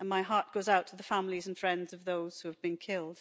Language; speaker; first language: English; native; English